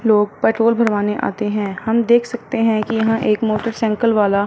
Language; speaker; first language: Hindi; non-native, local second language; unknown